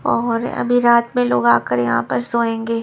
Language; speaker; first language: Hindi; non-native, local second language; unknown